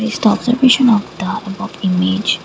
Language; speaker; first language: English; non-native, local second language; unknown